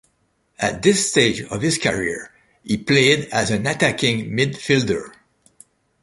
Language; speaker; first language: English; non-native, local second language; French